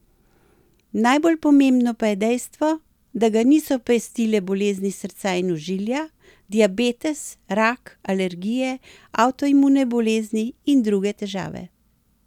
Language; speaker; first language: Slovenian; native; Slovenian